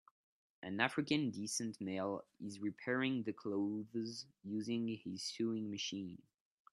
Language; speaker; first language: English; non-native, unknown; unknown